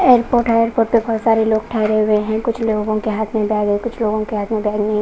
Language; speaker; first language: Hindi; non-native, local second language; Punjabi